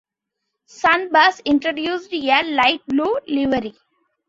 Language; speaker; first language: English; non-native, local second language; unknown